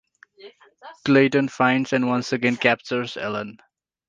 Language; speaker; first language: English; non-native, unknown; Nepali